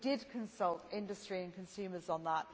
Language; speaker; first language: English; native; English